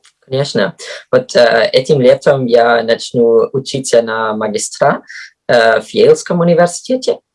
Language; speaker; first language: Russian; non-native, fluent; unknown